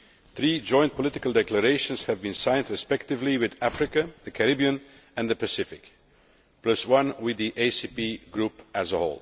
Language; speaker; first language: English; non-native, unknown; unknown